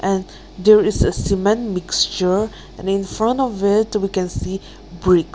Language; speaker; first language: English; non-native, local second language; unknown